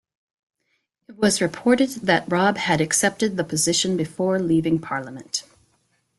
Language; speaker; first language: English; native; English